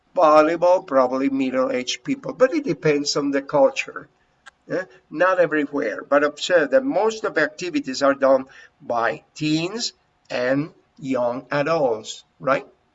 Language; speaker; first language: English; non-native, fluent; Spanish